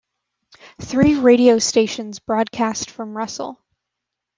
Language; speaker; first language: English; native; English